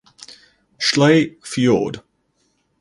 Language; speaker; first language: English; native; English